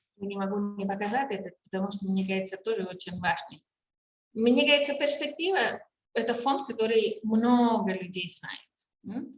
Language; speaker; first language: Russian; non-native, fluent; Spanish